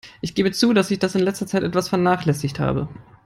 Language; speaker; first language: English; non-native, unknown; German